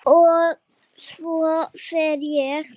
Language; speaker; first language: Icelandic; native; Icelandic